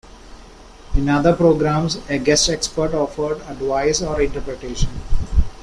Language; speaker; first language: English; non-native, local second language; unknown